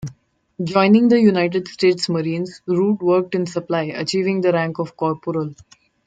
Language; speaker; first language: English; non-native, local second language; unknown